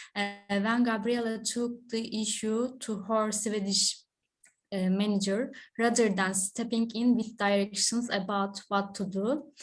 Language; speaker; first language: English; non-native, learner; Turkish